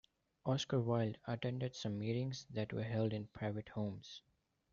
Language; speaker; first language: English; non-native, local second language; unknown